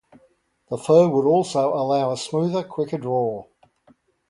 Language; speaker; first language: English; native; English